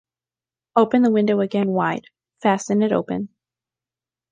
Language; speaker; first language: English; native; English